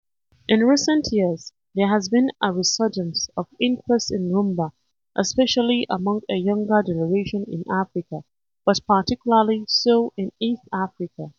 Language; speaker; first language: English; non-native, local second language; Hausa